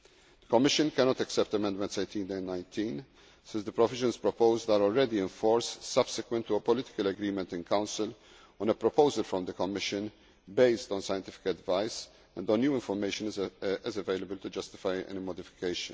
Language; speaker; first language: English; non-native, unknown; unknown